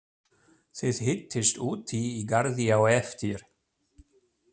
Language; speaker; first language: Icelandic; non-native, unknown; German